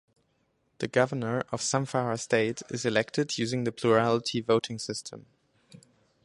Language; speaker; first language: English; non-native, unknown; German